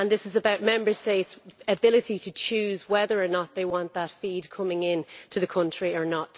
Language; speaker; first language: English; native; English